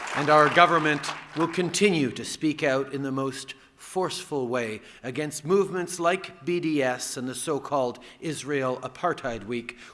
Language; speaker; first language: English; native; English